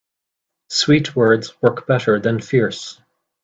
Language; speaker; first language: English; native; English